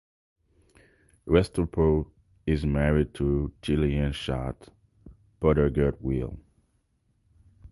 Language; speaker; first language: English; non-native, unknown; Haitian Creole